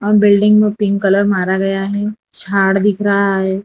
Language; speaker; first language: Hindi; non-native, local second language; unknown